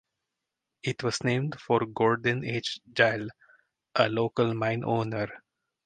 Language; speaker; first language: English; non-native, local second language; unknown